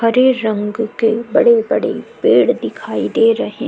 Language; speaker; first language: Hindi; native; Hindi